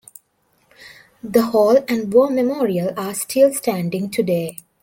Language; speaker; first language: English; non-native, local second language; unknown